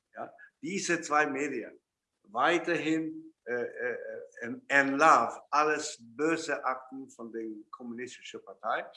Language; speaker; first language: German; non-native, fluent; Chinese